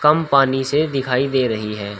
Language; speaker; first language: Hindi; native; Hindi